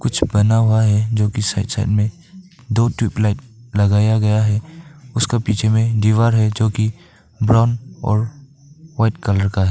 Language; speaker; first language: Hindi; non-native, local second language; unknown